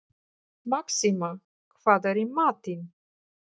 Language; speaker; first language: Icelandic; non-native, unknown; Polish